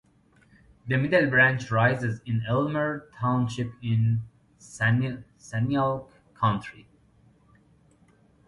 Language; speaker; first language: English; native; English